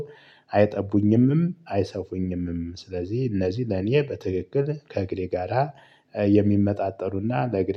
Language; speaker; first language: Amharic; native; Amharic